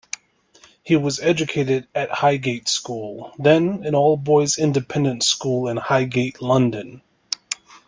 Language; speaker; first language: English; native; English